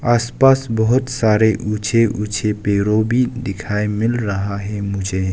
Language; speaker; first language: Hindi; non-native, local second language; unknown